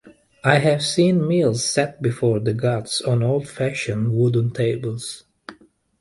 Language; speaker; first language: English; native; English